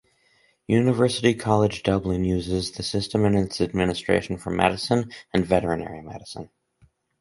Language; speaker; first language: English; native; English